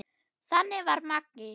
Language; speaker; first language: Icelandic; non-native, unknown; German